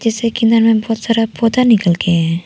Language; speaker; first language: Hindi; non-native, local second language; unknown